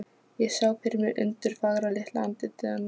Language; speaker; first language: Icelandic; non-native, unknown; Polish